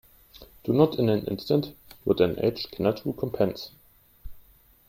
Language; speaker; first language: English; non-native, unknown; German